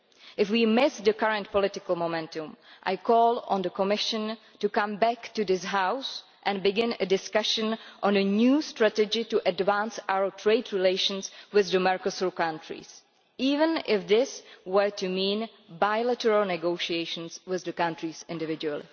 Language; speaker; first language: English; non-native, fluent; Czech